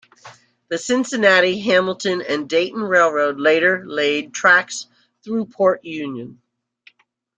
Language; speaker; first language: English; native; English